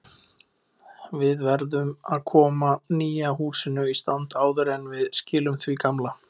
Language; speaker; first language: Icelandic; native; Icelandic